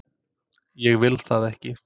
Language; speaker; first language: Icelandic; non-native, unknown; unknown